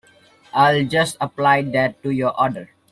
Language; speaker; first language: English; non-native, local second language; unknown